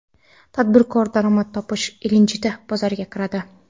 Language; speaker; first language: Uzbek; non-native, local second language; Kara-Kalpak